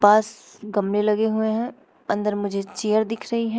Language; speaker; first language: Hindi; native; Hindi